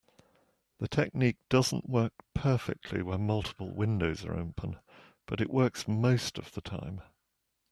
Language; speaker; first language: English; native; English